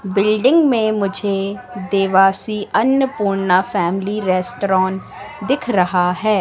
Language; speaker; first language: Hindi; native; Hindi